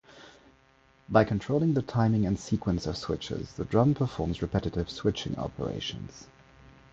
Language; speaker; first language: English; non-native, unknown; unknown